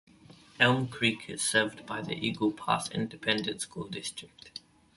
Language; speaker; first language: English; native; English